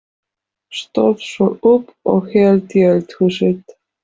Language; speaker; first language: Icelandic; non-native, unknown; Polish